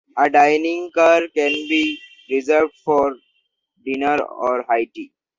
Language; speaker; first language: English; non-native, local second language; Bangla